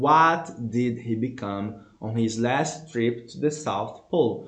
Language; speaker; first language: English; non-native, fluent; Portuguese